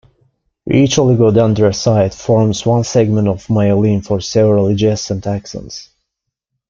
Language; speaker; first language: English; non-native, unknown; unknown